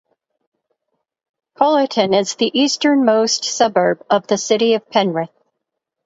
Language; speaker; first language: English; native; English